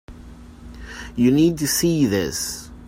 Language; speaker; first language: English; non-native, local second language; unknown